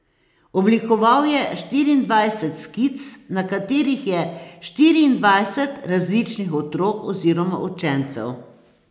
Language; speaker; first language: Slovenian; native; Slovenian